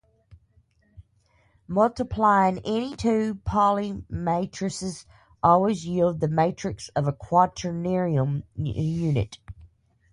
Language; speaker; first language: English; native; English